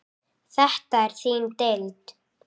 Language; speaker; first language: Icelandic; native; Icelandic